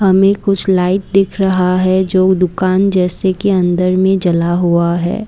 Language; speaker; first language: Hindi; non-native, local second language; Assamese